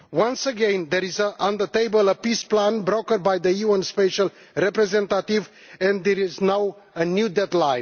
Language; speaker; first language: English; non-native, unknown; Romanian